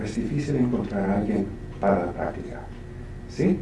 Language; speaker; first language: Spanish; non-native, learner; English